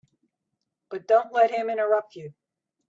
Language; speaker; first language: English; native; English